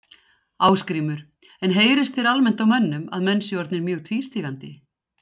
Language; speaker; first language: Icelandic; native; Icelandic